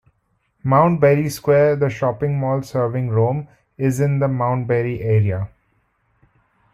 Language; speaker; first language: English; non-native, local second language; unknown